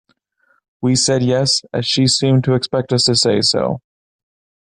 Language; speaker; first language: English; native; English